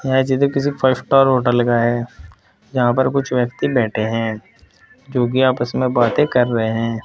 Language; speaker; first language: Hindi; native; Hindi